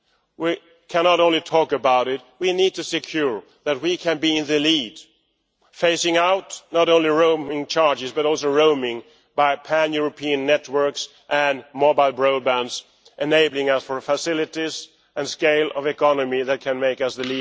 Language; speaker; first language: English; non-native, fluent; Swedish